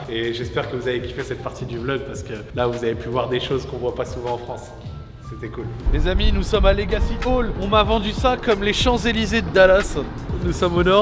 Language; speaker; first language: French; native; French